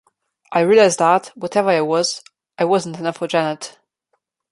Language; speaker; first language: English; non-native, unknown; Slovenian